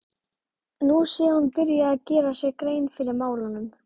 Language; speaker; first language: Icelandic; native; Icelandic